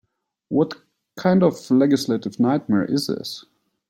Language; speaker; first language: English; non-native, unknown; German